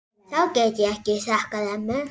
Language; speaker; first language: Icelandic; native; Icelandic